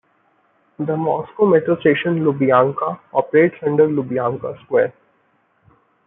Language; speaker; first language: English; non-native, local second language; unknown